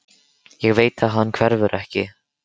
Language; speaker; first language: Icelandic; native; Icelandic